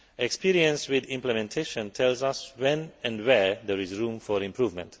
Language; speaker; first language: English; non-native, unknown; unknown